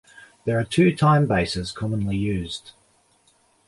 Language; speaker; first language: English; native; English